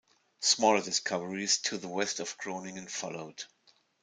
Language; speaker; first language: English; non-native, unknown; German